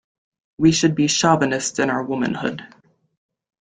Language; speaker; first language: English; native; English